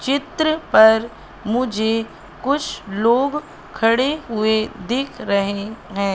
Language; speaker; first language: Hindi; native; Hindi